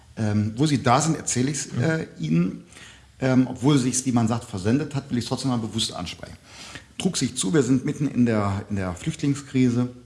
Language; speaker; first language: German; native; German